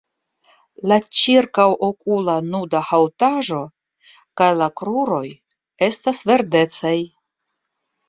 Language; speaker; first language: Esperanto; non-native, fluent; Russian